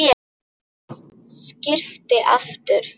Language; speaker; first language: Icelandic; non-native, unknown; Polish